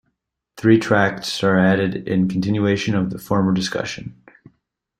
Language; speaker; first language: English; native; English